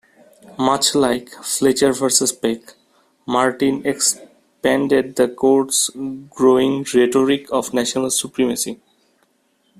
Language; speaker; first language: English; non-native, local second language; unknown